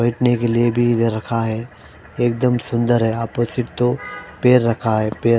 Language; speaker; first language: Hindi; non-native, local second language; Punjabi